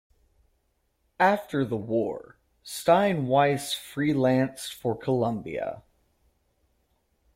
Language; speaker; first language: English; native; English